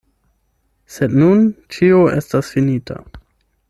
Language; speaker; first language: Esperanto; non-native, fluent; German